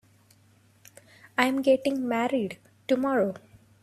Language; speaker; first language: English; non-native, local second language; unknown